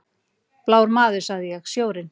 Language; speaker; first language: Icelandic; native; Icelandic